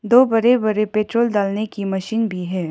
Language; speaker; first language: Hindi; non-native, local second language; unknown